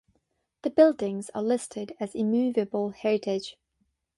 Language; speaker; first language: English; non-native, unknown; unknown